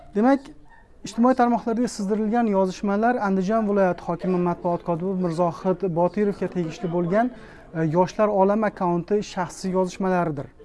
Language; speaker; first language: Uzbek; native; Uzbek